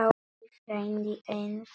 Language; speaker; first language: Icelandic; non-native, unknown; Polish